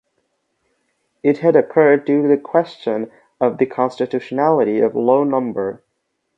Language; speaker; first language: English; non-native, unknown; Bangla